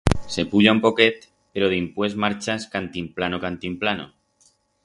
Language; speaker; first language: Aragonese; non-native, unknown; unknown